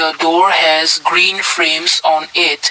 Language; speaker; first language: English; non-native, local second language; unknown